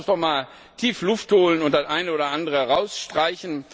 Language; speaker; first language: German; non-native, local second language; Luxembourgish